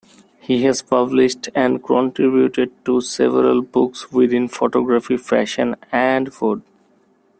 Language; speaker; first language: English; non-native, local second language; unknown